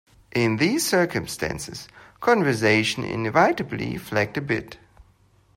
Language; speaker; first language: English; non-native, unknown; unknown